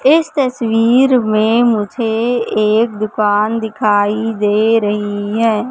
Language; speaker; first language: Hindi; native; Hindi